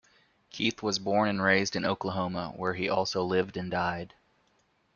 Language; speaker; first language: English; native; English